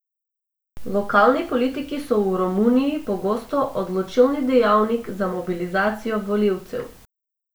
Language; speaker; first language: Slovenian; non-native, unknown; Macedonian